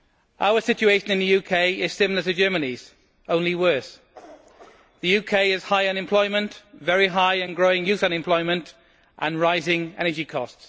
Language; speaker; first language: English; native; English